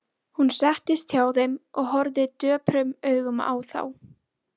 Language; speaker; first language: Icelandic; native; Icelandic